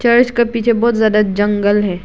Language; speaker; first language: Hindi; non-native, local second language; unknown